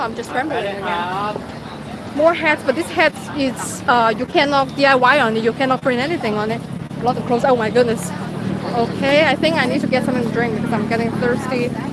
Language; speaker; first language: English; non-native, fluent; Chinese